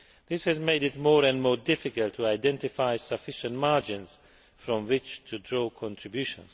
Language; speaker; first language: English; non-native, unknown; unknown